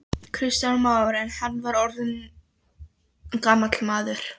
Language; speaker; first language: Icelandic; non-native, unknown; Polish